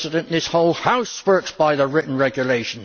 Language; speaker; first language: English; native; English